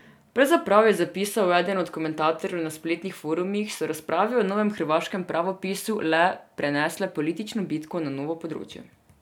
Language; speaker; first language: Slovenian; non-native, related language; Serbian